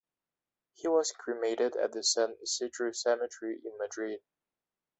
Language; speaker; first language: English; non-native, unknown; Belarusian